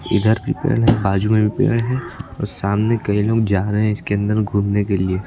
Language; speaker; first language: Hindi; native; Hindi